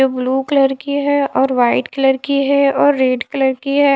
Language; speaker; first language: Hindi; native; Hindi